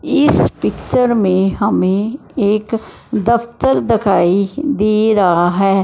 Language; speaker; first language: Hindi; non-native, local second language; Punjabi